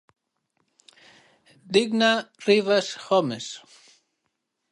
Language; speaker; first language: Galician; native; Galician